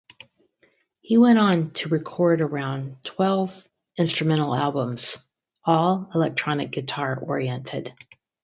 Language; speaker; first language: English; native; English